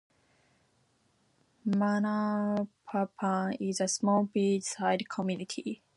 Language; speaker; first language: English; non-native, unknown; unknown